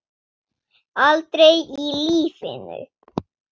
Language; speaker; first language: Icelandic; non-native, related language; Swedish